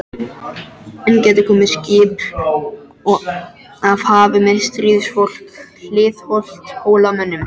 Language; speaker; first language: Icelandic; non-native, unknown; French